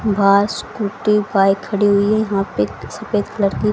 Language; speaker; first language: Hindi; native; Hindi